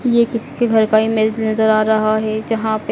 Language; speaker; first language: Hindi; native; Hindi